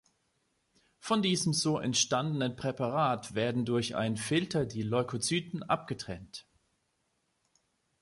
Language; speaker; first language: German; native; German